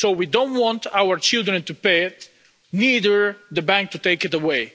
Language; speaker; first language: English; non-native, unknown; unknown